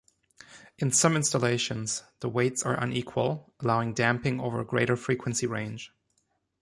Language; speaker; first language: English; non-native, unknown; German